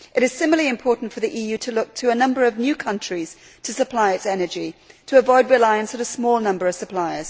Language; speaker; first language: English; native; English